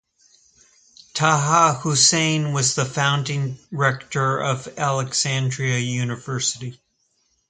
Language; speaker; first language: English; native; English